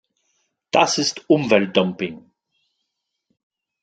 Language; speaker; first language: German; non-native, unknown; French